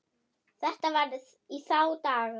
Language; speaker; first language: Icelandic; non-native, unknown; German